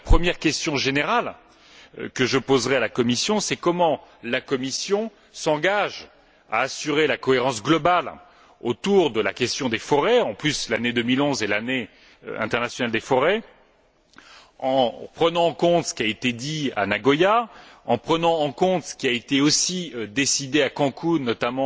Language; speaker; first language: French; native; French